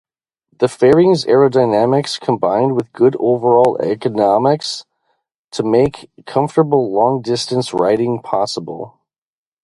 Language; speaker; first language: English; native; English